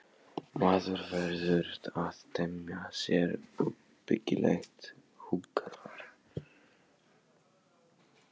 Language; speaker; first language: Icelandic; non-native, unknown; Polish